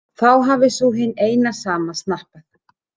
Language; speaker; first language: Icelandic; native; Icelandic